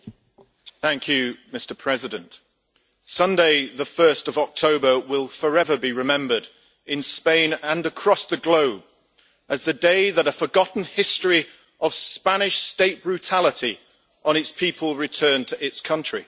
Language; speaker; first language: English; native; English